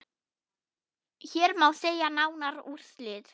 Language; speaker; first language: Icelandic; non-native, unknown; German